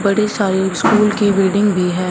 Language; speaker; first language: Hindi; non-native, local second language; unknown